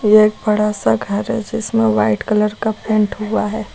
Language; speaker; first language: Hindi; native; Hindi